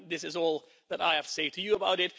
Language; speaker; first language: English; non-native, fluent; Dutch